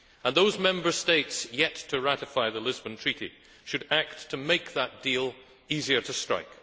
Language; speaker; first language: English; native; English